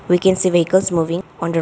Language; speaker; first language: English; non-native, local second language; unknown